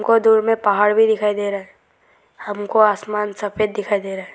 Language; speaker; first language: Hindi; non-native, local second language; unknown